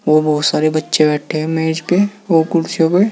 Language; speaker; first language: Hindi; native; Hindi